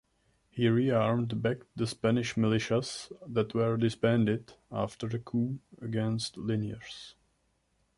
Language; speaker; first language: English; non-native, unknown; Czech